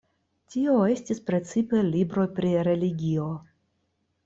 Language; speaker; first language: Esperanto; non-native, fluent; Russian